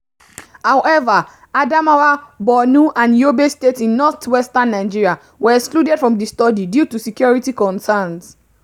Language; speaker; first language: English; non-native, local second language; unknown